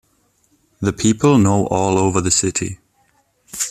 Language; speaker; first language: English; non-native, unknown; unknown